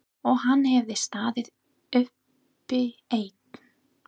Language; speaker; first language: Icelandic; non-native, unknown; English